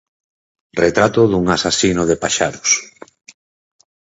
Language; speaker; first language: Galician; native; Galician